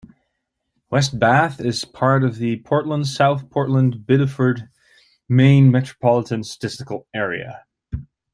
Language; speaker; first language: English; native; English